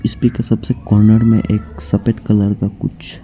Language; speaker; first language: Hindi; non-native, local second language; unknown